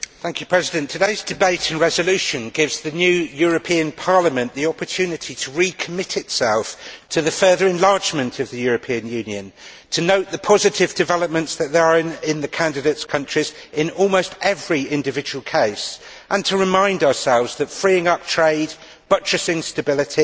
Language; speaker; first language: English; native; English